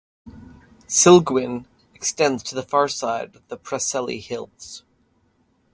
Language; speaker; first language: English; native; English